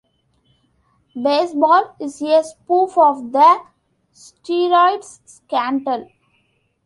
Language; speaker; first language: English; non-native, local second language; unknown